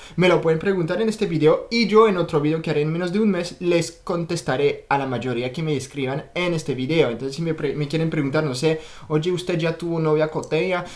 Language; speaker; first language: Spanish; non-native, fluent; French